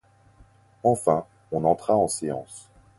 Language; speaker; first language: French; native; French